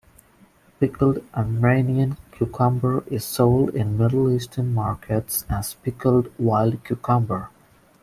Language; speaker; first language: English; non-native, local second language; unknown